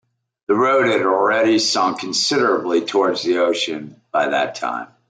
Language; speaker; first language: English; native; English